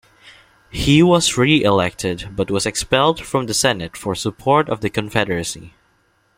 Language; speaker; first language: English; non-native, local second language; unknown